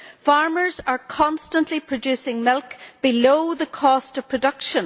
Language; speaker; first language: English; native; English